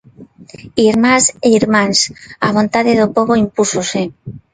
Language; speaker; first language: Galician; non-native, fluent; Spanish